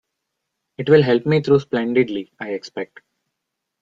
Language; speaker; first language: English; non-native, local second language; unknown